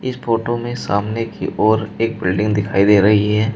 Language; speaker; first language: Hindi; native; Hindi